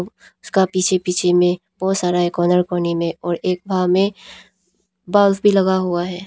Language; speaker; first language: Hindi; non-native, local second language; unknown